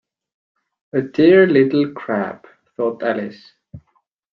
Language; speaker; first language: English; non-native, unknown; Estonian